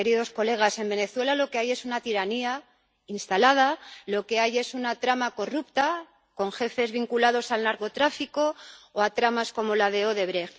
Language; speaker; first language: Spanish; native; Spanish